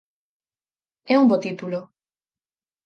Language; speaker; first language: Galician; native; Galician